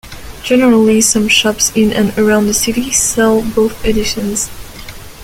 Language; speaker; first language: English; non-native, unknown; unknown